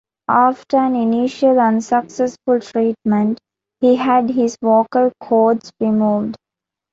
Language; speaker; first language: English; non-native, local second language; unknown